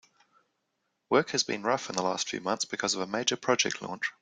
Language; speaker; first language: English; native; English